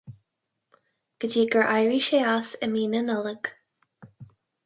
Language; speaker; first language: Irish; non-native, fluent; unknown